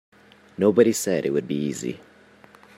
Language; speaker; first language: English; native; English